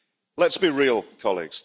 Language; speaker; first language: English; early bilingual, heritage; English